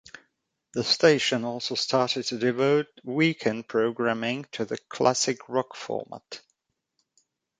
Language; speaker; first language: English; native; English